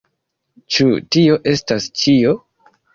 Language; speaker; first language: Esperanto; non-native, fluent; Kinyarwanda